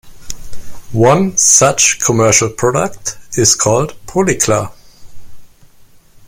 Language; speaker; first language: English; non-native, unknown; German